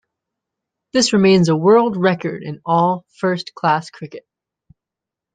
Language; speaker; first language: English; native; English